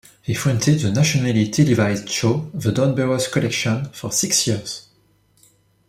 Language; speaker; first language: English; non-native, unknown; French